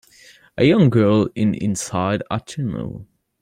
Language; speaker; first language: English; non-native, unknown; French